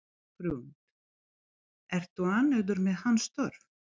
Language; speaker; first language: Icelandic; non-native, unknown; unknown